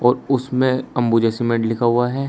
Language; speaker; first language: Hindi; native; Hindi